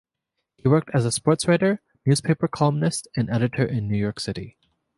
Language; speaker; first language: English; native; English